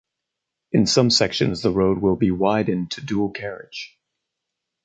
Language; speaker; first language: English; native; English